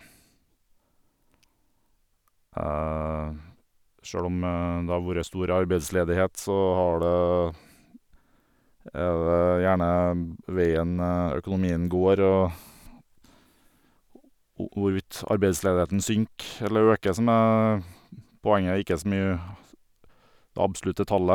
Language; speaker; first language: Norwegian; native; Norwegian